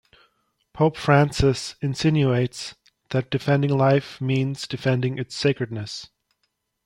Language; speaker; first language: English; native; English